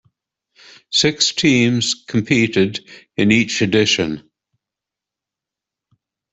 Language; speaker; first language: English; native; English